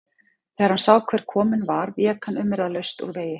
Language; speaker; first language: Icelandic; native; Icelandic